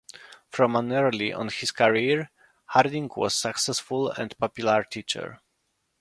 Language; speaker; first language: English; non-native, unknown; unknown